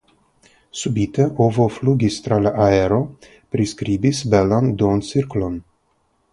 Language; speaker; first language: Esperanto; non-native, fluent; Russian